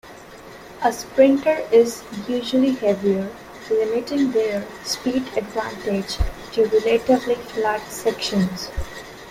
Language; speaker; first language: English; non-native, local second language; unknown